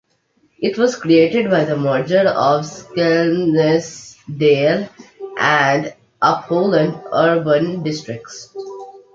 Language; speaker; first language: English; non-native, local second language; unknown